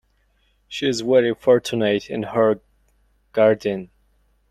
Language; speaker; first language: English; non-native, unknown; Mongolian